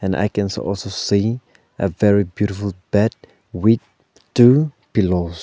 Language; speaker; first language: English; non-native, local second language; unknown